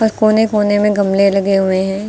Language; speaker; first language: Hindi; native; Hindi